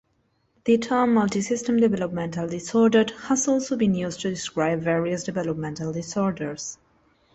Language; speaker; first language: English; non-native, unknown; Spanish